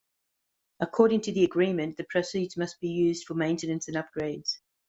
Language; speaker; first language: English; native; English